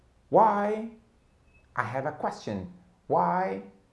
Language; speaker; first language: English; non-native, fluent; Portuguese